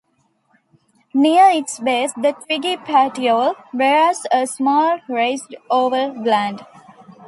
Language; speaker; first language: English; non-native, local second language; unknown